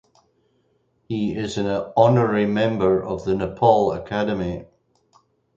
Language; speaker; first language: English; native; English